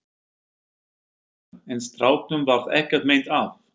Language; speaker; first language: Icelandic; non-native, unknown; German